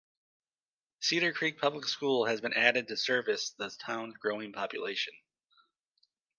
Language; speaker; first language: English; native; English